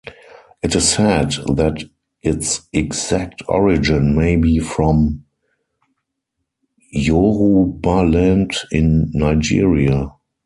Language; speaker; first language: English; non-native, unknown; German